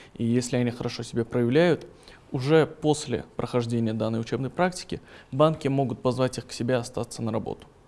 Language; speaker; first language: Russian; non-native, local second language; Uzbek